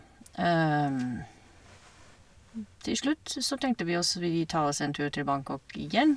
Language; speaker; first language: Norwegian; non-native, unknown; German